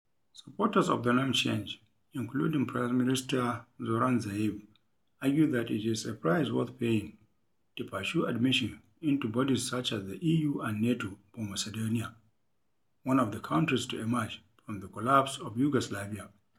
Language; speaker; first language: English; non-native, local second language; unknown